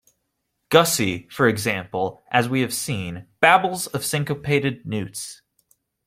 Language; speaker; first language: English; native; English